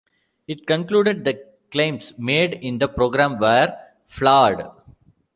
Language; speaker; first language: English; non-native, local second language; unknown